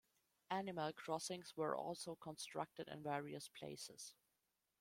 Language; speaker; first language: English; non-native, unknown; German